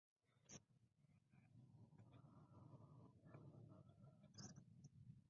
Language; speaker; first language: English; non-native, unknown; Spanish